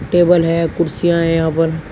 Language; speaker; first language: Hindi; native; Hindi